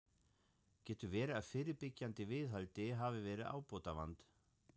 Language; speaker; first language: Icelandic; non-native, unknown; German